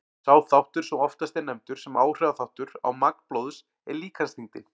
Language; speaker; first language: Icelandic; native; Icelandic